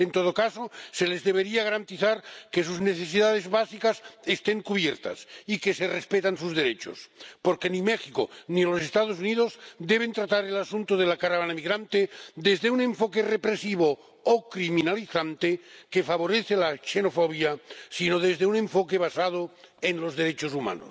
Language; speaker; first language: Spanish; non-native, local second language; Catalan